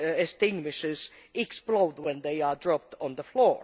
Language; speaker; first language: English; non-native, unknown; Finnish